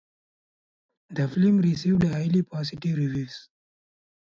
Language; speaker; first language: English; non-native, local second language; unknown